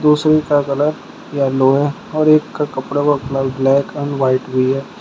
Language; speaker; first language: Hindi; native; Hindi